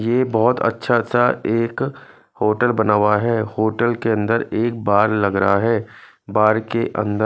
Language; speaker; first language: Hindi; non-native, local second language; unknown